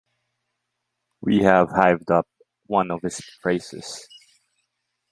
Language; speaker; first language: English; non-native, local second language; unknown